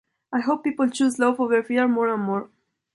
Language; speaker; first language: English; non-native, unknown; Spanish